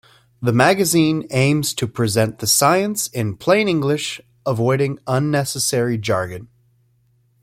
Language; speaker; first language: English; native; English